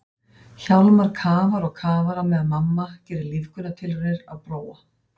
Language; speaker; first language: Icelandic; native; Icelandic